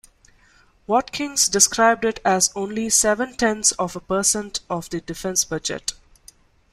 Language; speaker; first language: English; non-native, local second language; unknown